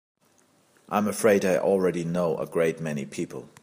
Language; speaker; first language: English; native; English